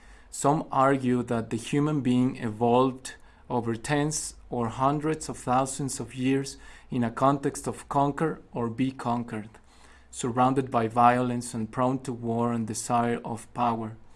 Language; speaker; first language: English; non-native, fluent; Spanish